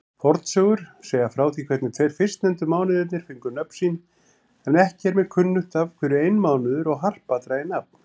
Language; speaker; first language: Icelandic; native; Icelandic